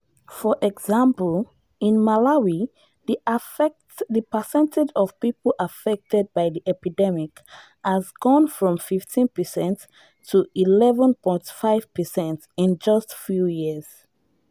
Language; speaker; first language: English; non-native, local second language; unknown